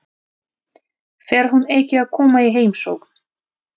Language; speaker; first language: Icelandic; non-native, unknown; Russian